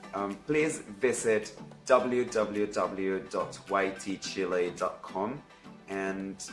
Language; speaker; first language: English; non-native, fluent; Spanish